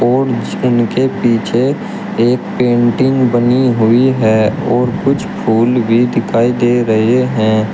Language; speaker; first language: Hindi; native; Hindi